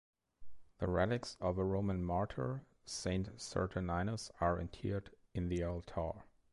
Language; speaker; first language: English; non-native, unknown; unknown